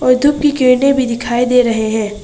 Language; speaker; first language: Hindi; non-native, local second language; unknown